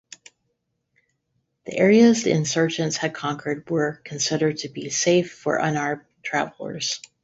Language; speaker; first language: English; native; English